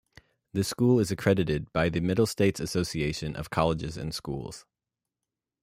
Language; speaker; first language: English; native; English